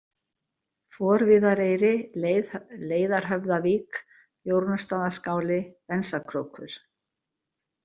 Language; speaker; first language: Icelandic; native; Icelandic